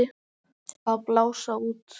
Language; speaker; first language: Icelandic; native; Icelandic